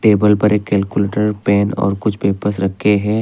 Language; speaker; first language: Hindi; non-native, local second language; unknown